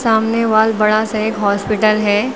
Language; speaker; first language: Hindi; native; Hindi